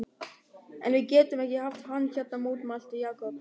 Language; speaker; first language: Icelandic; non-native, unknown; German